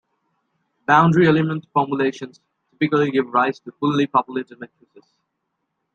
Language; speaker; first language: English; native; English